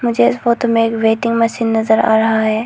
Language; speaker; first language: Hindi; non-native, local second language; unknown